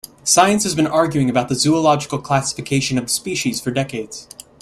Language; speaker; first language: English; native; English